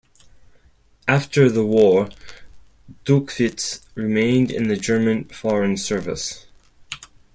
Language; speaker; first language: English; non-native, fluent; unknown